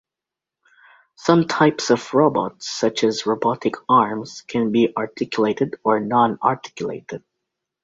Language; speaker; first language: English; native; English